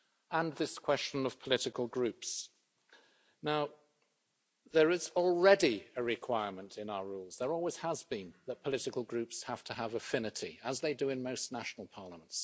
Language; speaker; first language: English; native; English